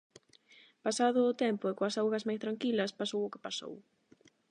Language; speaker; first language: Galician; non-native, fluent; Spanish